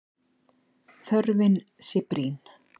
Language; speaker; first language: Icelandic; native; Icelandic